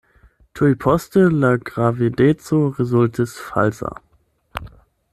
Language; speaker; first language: Esperanto; non-native, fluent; German